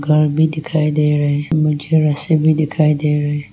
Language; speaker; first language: Hindi; non-native, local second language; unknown